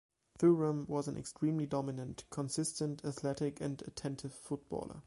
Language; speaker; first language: English; non-native, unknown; German